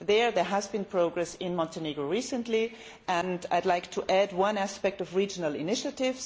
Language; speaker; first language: English; non-native, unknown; German